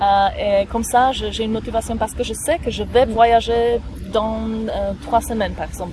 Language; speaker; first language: French; non-native, learner; Slovak